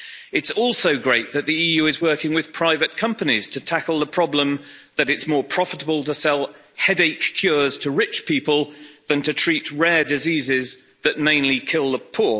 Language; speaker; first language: English; native; English